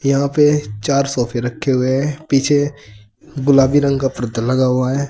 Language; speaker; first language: Hindi; native; Hindi